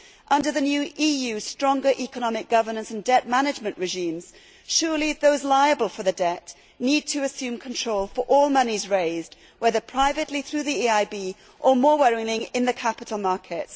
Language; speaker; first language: English; native; English